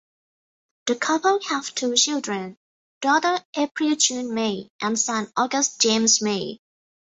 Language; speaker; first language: English; non-native, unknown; Thai